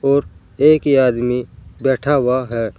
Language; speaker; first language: Hindi; native; Hindi